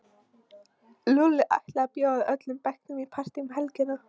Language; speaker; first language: Icelandic; non-native, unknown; Polish